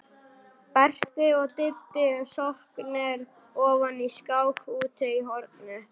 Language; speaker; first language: Icelandic; non-native, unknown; German